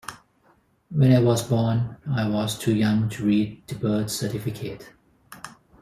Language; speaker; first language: English; non-native, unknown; Thai